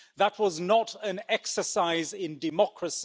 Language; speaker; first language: English; native; English